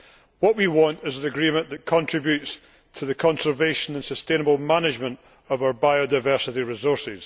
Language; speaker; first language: English; native; English